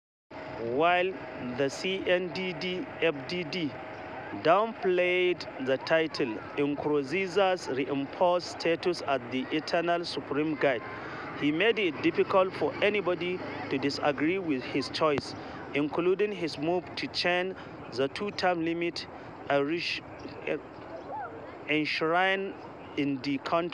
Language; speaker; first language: English; non-native, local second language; Hausa